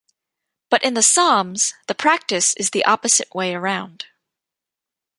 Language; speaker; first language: English; native; English